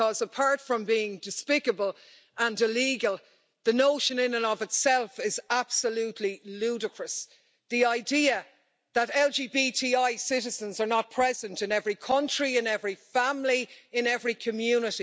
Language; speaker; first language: English; native; English